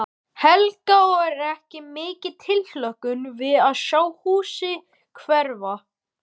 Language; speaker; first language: Icelandic; native; Icelandic